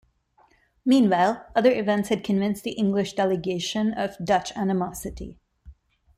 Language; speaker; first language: English; non-native, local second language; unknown